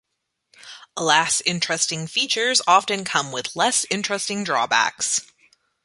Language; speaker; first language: English; native; English